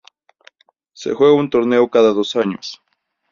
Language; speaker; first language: Spanish; native; Spanish